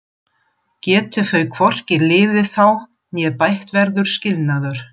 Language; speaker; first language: Icelandic; non-native, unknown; German